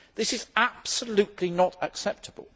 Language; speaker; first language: English; native; English